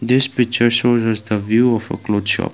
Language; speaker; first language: English; non-native, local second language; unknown